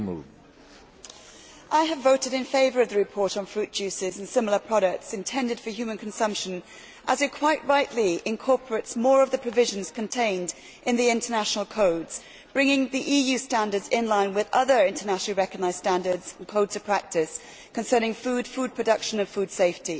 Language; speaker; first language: English; native; English